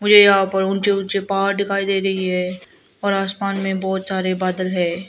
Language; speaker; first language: Hindi; non-native, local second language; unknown